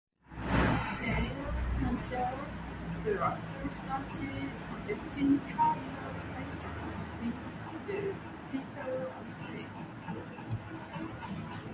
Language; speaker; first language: English; non-native, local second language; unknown